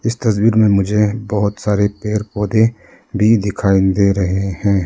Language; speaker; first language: Hindi; non-native, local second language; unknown